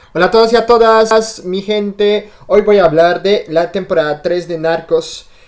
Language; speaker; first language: Spanish; non-native, fluent; French